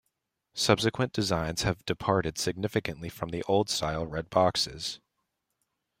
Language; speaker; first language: English; native; English